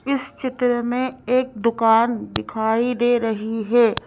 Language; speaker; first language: Hindi; native; Hindi